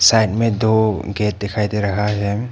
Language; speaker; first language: Hindi; non-native, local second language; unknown